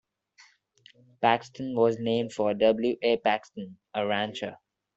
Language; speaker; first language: English; non-native, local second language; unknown